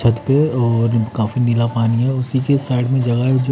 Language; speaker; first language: Hindi; native; Hindi